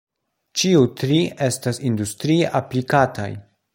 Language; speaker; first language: Esperanto; non-native, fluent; Polish